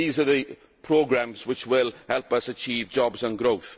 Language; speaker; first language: English; native; English